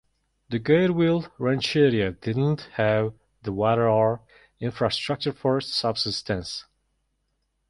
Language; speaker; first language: English; non-native, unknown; Mongolian